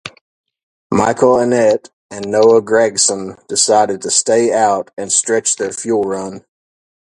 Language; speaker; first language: English; native; English